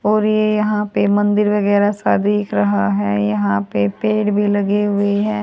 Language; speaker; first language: Hindi; native; Hindi